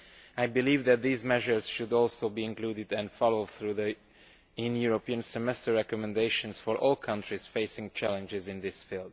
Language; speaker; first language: English; non-native, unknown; Romanian